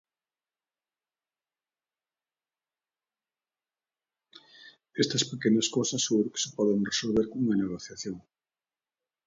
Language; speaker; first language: Galician; native; Galician